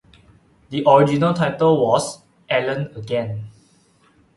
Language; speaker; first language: English; non-native, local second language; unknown